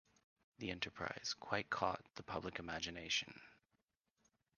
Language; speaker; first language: English; native; English